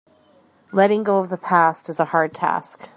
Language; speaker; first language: English; native; English